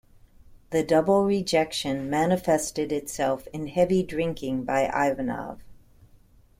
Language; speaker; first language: English; native; English